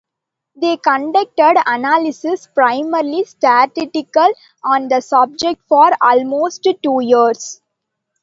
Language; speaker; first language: English; non-native, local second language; Tamil